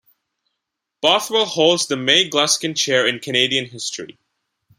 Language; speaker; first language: English; non-native, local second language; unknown